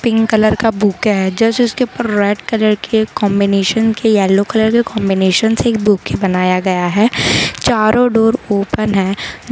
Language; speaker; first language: Hindi; non-native, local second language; Gujarati